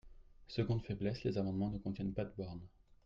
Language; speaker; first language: French; native; French